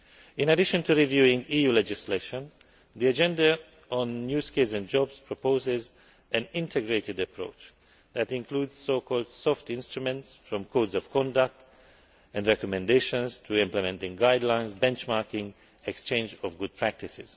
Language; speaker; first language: English; non-native, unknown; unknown